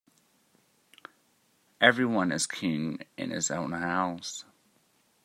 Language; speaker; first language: English; native; English